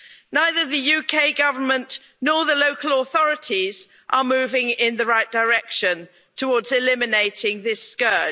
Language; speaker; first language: English; native; English